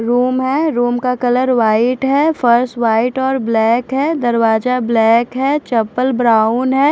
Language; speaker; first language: Hindi; non-native, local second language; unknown